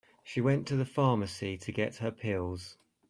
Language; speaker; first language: English; native; English